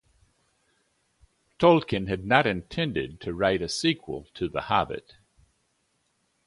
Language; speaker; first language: English; native; English